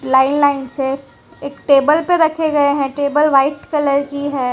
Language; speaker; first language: Hindi; non-native, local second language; Gujarati